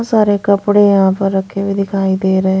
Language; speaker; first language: Hindi; non-native, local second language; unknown